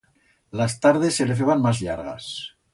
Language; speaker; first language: Aragonese; native; Aragonese